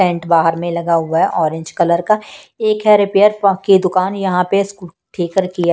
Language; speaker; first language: Hindi; non-native, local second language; Punjabi